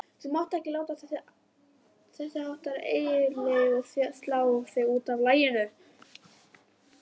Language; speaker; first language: Icelandic; native; Icelandic